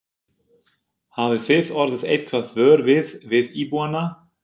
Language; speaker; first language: Icelandic; non-native, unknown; German